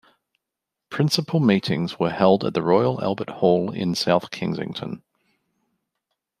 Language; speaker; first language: English; native; English